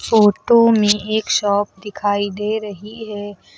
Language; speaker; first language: Hindi; native; Hindi